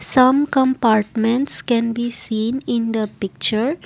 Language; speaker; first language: English; non-native, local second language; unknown